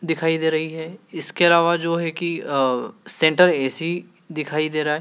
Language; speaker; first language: Hindi; native; Hindi